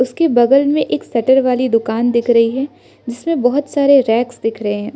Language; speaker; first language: Hindi; non-native, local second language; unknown